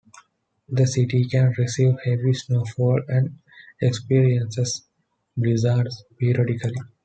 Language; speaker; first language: English; non-native, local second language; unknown